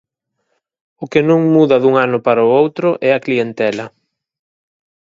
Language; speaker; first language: Galician; native; Galician